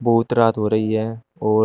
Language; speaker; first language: Hindi; native; Hindi